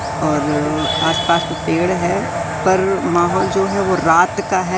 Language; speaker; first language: Hindi; native; Hindi